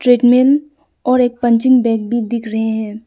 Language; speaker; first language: Hindi; non-native, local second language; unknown